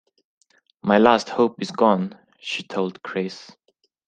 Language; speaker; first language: English; non-native, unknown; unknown